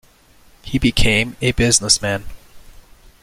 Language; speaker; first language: English; native; English